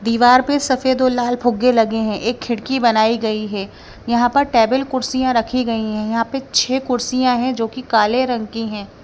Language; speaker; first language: Hindi; non-native, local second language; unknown